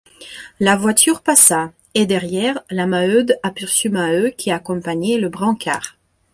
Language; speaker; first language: French; non-native, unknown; Belarusian